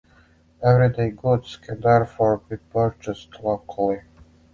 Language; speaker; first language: English; non-native, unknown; Serbian